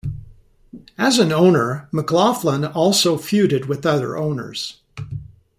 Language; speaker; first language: English; native; English